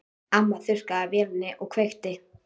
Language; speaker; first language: Icelandic; native; Icelandic